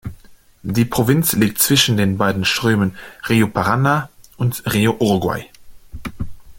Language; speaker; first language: German; non-native, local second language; Luxembourgish